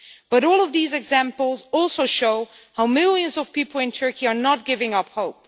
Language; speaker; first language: English; non-native, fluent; Dutch